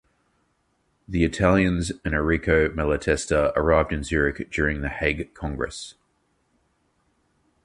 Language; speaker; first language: English; native; English